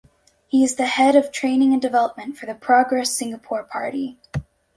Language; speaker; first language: English; native; English